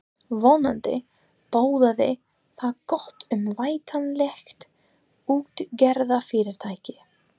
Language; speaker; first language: Icelandic; non-native, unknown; English